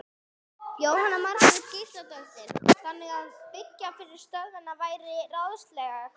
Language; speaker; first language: Icelandic; non-native, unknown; English